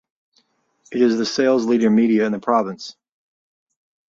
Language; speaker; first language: English; native; English